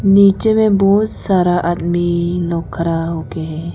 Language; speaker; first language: Hindi; non-native, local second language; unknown